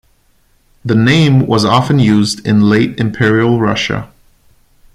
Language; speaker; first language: English; non-native, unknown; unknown